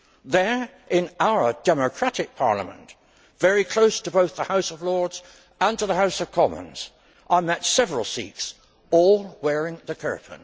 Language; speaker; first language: English; native; English